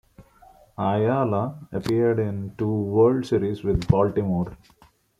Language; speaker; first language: English; non-native, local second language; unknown